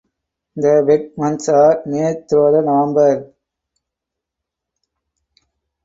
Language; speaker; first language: English; non-native, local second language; Tamil